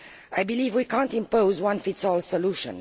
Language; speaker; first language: English; non-native, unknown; Romanian